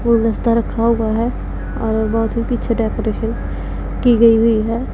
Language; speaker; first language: Hindi; non-native, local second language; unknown